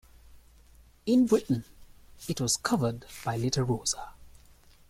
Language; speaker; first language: English; native; English